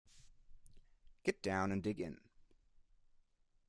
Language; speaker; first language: English; non-native, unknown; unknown